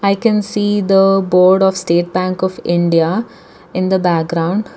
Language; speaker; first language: English; non-native, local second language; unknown